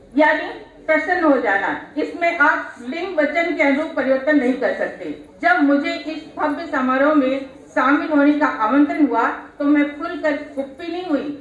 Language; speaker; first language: Hindi; non-native, local second language; Odia